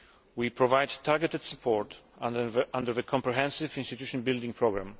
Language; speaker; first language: English; non-native, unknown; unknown